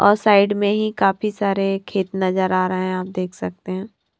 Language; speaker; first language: Hindi; native; Hindi